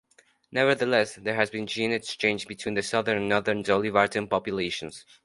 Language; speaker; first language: English; non-native, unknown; Spanish